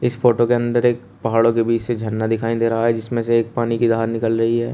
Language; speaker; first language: Hindi; native; Hindi